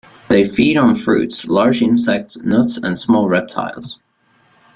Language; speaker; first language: English; native; English